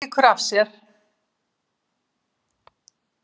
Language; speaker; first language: Icelandic; native; Icelandic